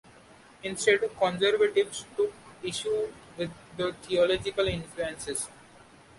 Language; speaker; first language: English; non-native, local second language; Marathi